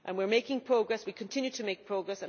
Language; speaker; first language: English; native; English